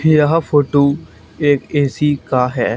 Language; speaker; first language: Hindi; native; Hindi